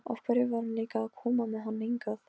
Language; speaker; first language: Icelandic; non-native, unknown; Polish